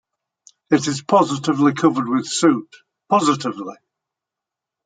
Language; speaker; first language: English; native; English